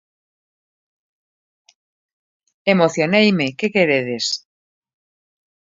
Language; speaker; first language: Galician; native; Galician